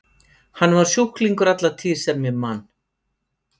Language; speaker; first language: Icelandic; native; Icelandic